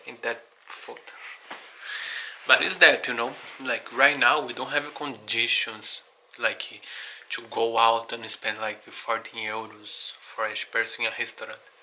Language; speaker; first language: English; non-native, learner; Portuguese